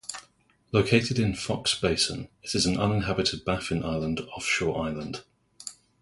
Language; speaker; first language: English; native; English